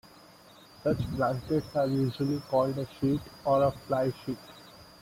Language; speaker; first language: English; non-native, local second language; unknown